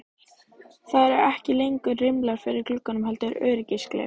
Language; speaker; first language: Icelandic; native; Icelandic